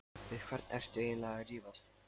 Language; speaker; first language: Icelandic; non-native, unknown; Lithuanian